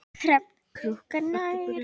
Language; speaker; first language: Icelandic; native; Icelandic